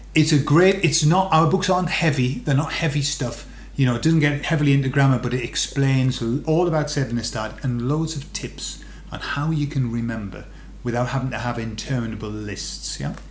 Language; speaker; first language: English; native; English